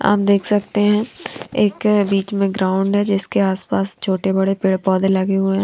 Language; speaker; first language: Hindi; non-native, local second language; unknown